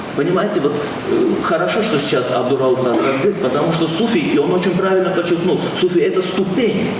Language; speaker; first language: Russian; non-native, local second language; Azerbaijani